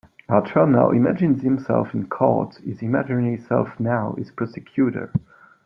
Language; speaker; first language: English; non-native, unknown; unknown